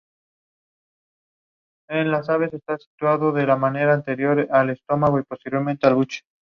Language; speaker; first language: English; non-native, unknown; Spanish